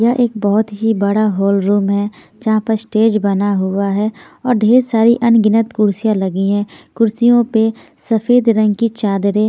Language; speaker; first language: Hindi; non-native, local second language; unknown